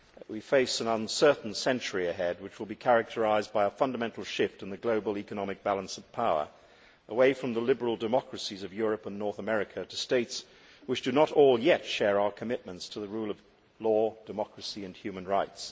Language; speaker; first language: English; native; English